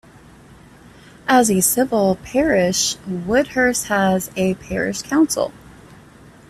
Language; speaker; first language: English; native; English